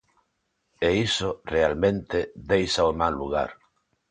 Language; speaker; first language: Galician; non-native, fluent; Spanish